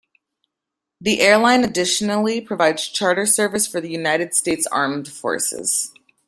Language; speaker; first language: English; native; English